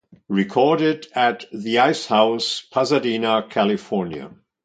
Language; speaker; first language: English; non-native, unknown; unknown